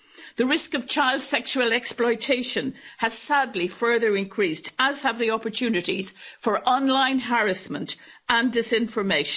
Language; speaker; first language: English; native; English